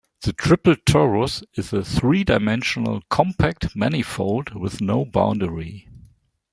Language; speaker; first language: English; non-native, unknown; German